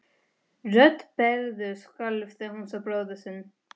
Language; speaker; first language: Icelandic; non-native, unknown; Spanish